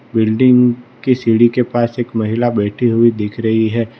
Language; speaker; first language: Hindi; non-native, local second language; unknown